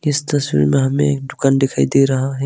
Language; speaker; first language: Hindi; early bilingual, other home language; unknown